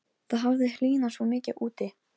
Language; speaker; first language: Icelandic; non-native, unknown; Polish